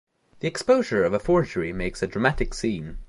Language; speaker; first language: English; native; English